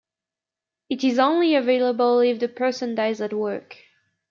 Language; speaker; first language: English; native; English